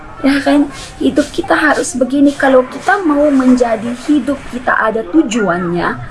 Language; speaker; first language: Indonesian; non-native, fluent; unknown